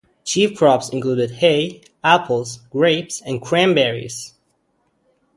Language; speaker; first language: English; native; English